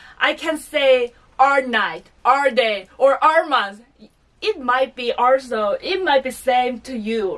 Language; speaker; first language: English; non-native, fluent; Korean